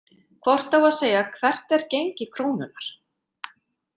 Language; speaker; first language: Icelandic; native; Icelandic